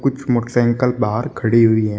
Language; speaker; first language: Hindi; native; Hindi